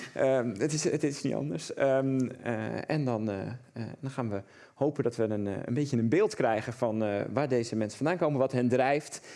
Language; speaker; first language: Dutch; native; Dutch